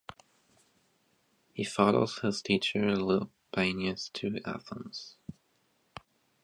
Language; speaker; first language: English; native; English